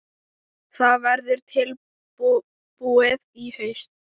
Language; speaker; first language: Icelandic; non-native, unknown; Thai